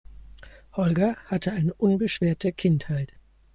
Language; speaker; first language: German; native; German